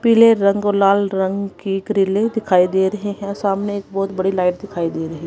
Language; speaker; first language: Hindi; non-native, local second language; Punjabi